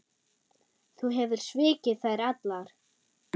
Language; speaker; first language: Icelandic; non-native, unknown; German